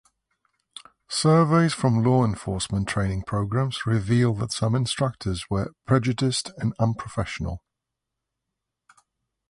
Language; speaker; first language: English; native; English